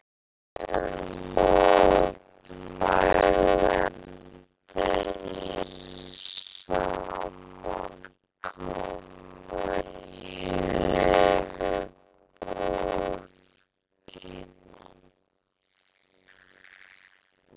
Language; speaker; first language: Icelandic; native; Icelandic